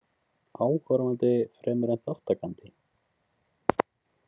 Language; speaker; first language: Icelandic; native; Icelandic